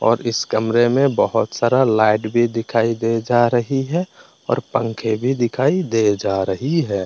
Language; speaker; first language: Hindi; non-native, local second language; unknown